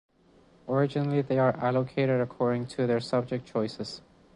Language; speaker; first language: English; non-native, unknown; Spanish